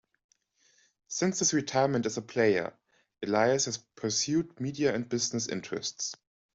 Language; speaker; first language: English; non-native, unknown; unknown